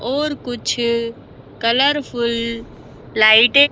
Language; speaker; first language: Hindi; native; Hindi